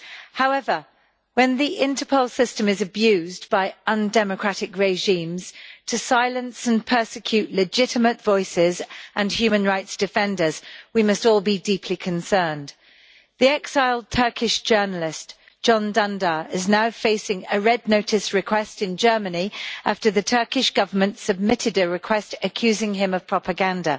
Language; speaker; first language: English; native; English